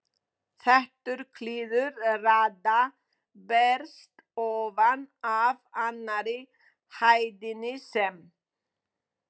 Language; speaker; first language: Icelandic; non-native, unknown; Polish